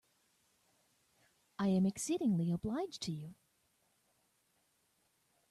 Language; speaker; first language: English; native; English